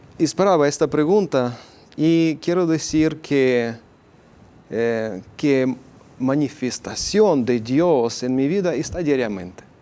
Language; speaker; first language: Spanish; non-native, fluent; Ukrainian